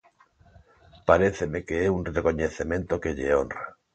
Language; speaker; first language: Galician; non-native, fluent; Spanish